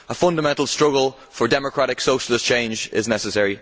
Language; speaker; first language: English; native; English